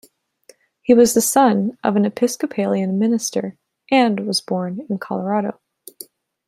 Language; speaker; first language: English; native; English